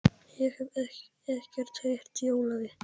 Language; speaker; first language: Icelandic; non-native, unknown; Polish